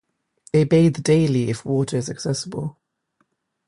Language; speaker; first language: English; native; English